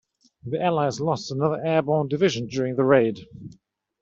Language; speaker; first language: English; native; English